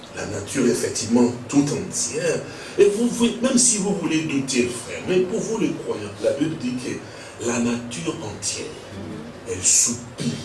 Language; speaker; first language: French; non-native, local second language; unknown